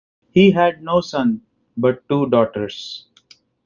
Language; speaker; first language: English; non-native, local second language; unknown